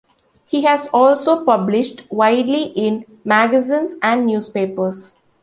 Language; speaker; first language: English; non-native, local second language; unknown